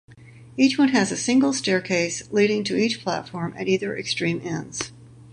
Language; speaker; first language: English; native; English